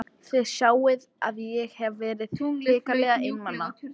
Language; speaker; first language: Icelandic; non-native, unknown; English